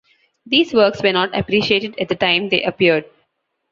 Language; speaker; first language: English; non-native, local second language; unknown